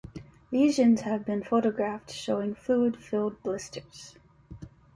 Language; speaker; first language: English; native; English